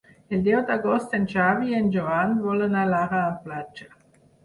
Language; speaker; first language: Catalan; non-native, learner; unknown